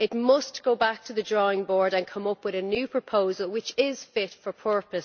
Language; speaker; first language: English; native; English